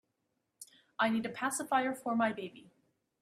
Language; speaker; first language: English; native; English